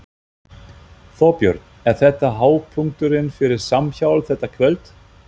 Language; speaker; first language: Icelandic; non-native, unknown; German